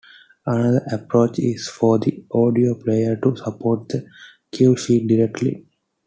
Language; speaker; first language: English; non-native, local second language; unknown